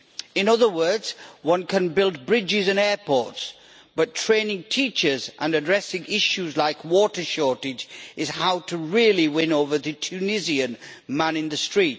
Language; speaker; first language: English; native; English